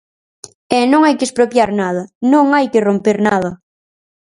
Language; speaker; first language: Galician; native; Galician